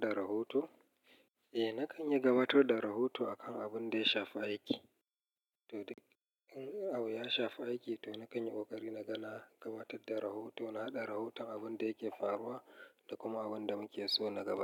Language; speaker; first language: Hausa; native; Hausa